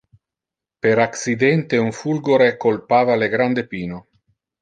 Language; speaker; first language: Interlingua; non-native, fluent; Italian